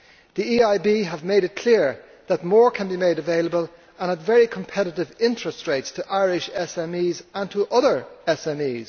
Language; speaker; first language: English; native; English